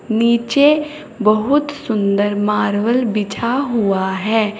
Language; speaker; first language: Hindi; native; Hindi